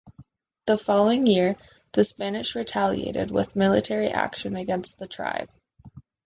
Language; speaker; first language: English; native; English